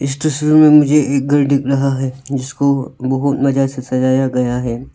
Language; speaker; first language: Hindi; non-native, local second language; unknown